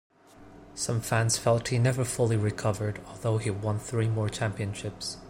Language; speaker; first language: English; non-native, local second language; Cantonese